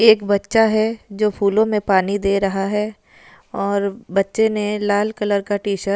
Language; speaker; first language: Hindi; non-native, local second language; Punjabi